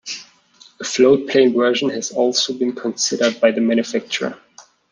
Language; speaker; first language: English; non-native, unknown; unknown